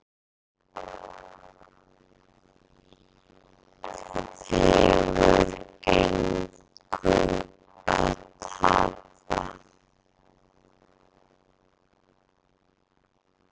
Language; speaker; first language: Icelandic; native; Icelandic